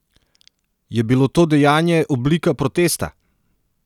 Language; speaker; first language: Slovenian; non-native, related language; Serbian